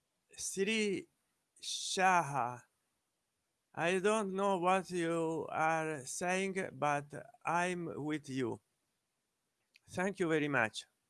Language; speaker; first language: English; non-native, learner; Italian